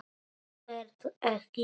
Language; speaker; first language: Icelandic; non-native, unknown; Polish